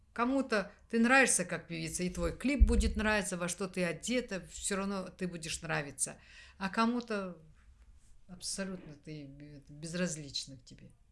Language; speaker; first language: Russian; non-native, local second language; Kazakh